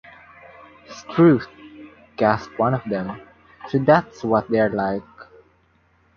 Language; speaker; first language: English; non-native, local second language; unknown